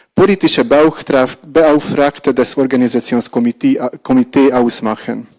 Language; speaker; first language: German; non-native, fluent; Hungarian